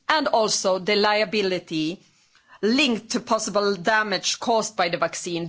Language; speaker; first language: English; non-native, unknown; Swedish